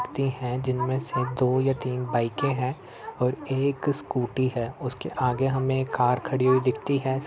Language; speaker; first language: Hindi; native; Hindi